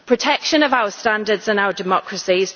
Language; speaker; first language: English; native; English